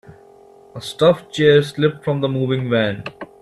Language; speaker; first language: English; non-native, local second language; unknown